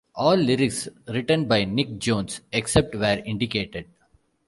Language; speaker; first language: English; non-native, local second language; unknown